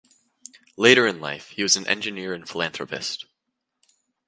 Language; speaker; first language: English; native; English